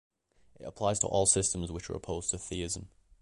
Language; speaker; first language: English; native; English